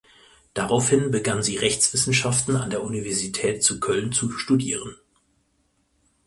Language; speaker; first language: German; native; German